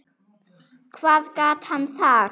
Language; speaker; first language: Icelandic; non-native, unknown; German